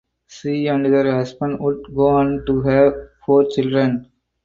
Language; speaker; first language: English; non-native, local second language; Tamil